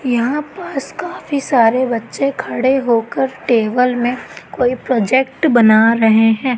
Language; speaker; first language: Hindi; native; Hindi